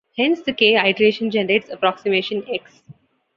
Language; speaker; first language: English; non-native, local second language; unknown